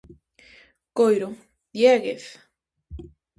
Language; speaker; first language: Galician; native; Galician